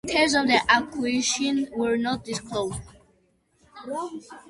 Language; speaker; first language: English; non-native, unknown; Georgian